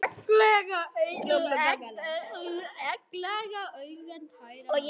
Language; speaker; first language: Icelandic; native; Icelandic